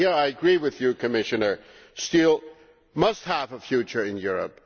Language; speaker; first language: English; non-native, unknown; German